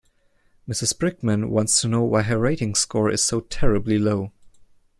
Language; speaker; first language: English; non-native, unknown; German